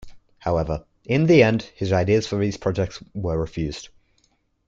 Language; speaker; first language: English; native; English